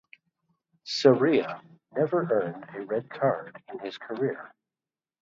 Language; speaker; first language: English; native; English